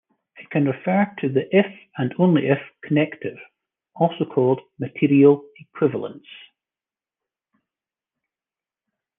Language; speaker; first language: English; native; English